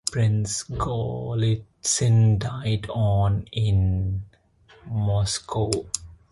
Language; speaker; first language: English; non-native, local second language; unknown